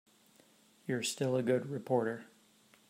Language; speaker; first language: English; native; English